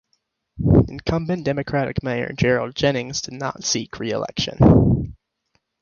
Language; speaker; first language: English; native; English